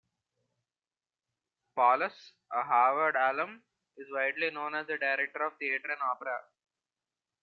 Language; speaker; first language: English; non-native, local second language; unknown